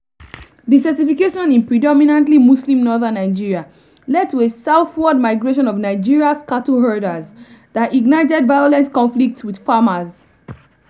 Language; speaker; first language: English; non-native, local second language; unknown